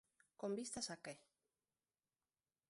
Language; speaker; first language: Galician; non-native, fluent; Spanish